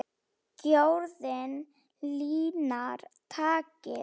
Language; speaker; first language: Icelandic; non-native, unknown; Slovak